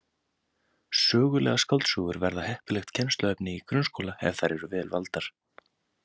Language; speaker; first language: Icelandic; native; Icelandic